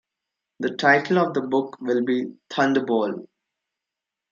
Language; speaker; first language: English; non-native, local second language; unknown